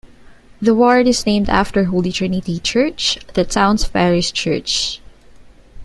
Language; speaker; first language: English; non-native, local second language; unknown